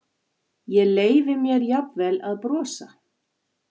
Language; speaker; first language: Icelandic; native; Icelandic